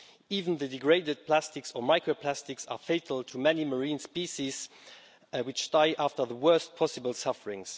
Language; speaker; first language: English; non-native, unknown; Luxembourgish